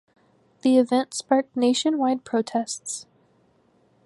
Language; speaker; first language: English; native; English